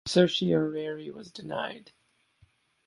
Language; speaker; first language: English; native; English